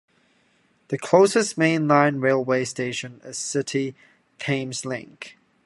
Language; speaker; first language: English; non-native, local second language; Cantonese